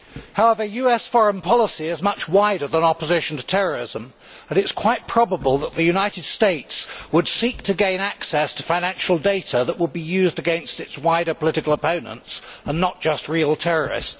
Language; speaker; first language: English; native; English